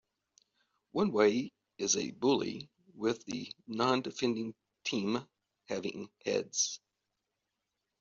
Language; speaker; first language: English; native; English